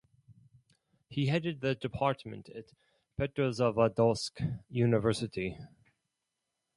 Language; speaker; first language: English; non-native, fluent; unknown